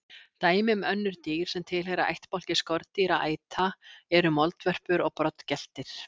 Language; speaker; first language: Icelandic; native; Icelandic